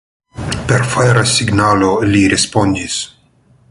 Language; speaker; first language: Esperanto; non-native, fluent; Russian